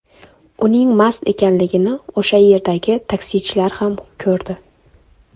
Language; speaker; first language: Uzbek; non-native, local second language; Kara-Kalpak